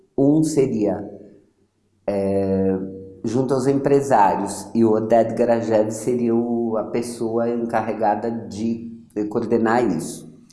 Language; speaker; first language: Portuguese; early bilingual, other home language; Yiddish